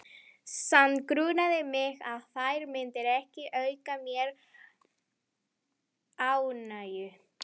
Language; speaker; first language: Icelandic; non-native, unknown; Spanish